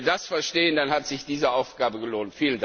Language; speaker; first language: German; non-native, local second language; Luxembourgish